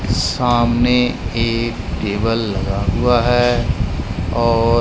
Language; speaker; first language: Hindi; non-native, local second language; Punjabi